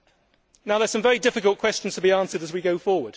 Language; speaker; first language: English; native; English